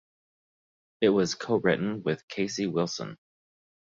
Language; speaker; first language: English; native; English